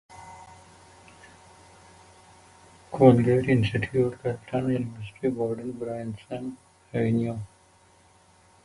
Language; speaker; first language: English; non-native, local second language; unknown